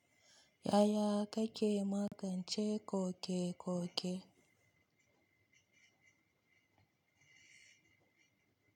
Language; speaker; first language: Hausa; native; Hausa